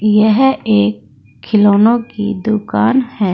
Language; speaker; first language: Hindi; native; Hindi